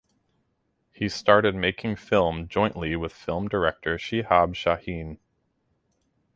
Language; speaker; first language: English; native; English